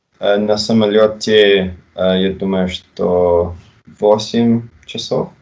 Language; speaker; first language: Russian; non-native, learner; English